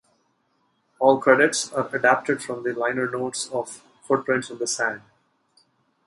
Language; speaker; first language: English; non-native, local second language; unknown